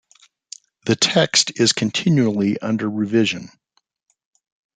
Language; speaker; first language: English; native; English